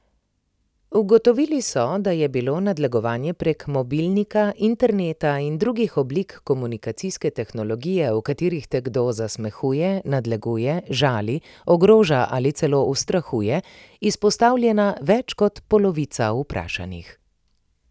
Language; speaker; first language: Slovenian; native; Slovenian